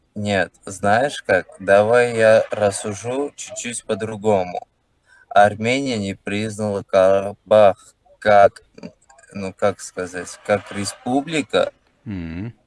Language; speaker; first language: Russian; non-native, local second language; Armenian